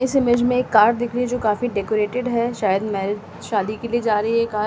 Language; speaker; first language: Hindi; native; Hindi